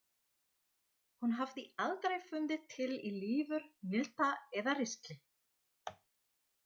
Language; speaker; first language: Icelandic; non-native, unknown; Dutch